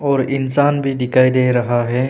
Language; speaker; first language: Hindi; non-native, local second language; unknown